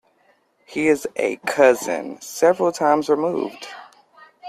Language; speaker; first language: English; native; English